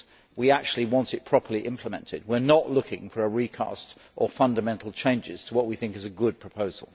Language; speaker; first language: English; native; English